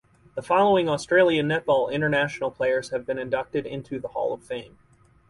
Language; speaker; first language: English; native; English